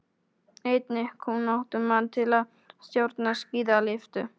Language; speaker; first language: Icelandic; non-native, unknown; Polish